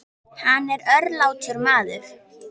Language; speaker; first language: Icelandic; native; Icelandic